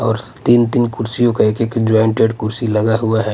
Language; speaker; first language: Hindi; non-native, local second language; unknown